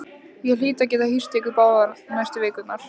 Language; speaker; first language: Icelandic; native; Icelandic